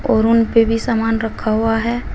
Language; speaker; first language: Hindi; native; Hindi